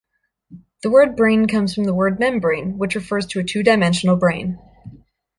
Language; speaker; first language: English; native; English